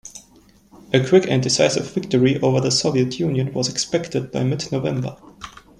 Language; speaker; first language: English; non-native, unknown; German